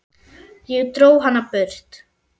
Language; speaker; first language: Icelandic; non-native, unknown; German